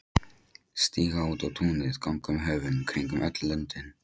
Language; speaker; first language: Icelandic; non-native, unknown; Polish